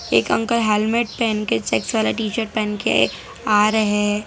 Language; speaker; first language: Hindi; non-native, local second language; Gujarati